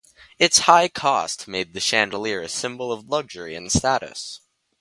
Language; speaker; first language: English; native; English